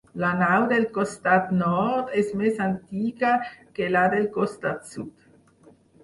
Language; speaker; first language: Catalan; non-native, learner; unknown